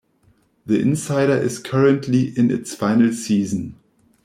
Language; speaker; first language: English; non-native, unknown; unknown